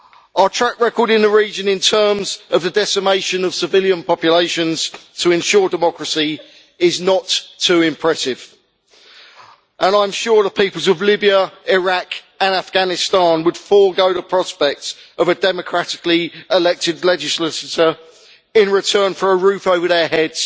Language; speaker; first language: English; native; English